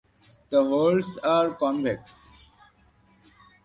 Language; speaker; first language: English; non-native, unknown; Bangla